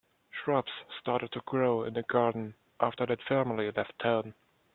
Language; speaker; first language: English; native; English